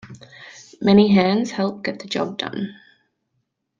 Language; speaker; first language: English; native; English